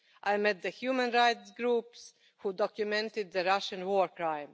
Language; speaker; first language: English; non-native, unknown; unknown